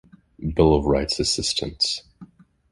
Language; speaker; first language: English; native; English